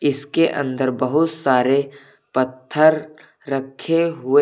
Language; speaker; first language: Hindi; native; Hindi